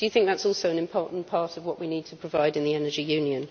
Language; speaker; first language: English; native; English